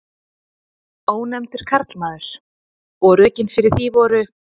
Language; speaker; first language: Icelandic; native; Icelandic